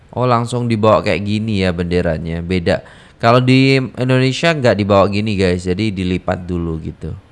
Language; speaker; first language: Indonesian; native; Indonesian